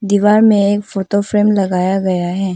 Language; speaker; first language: Hindi; non-native, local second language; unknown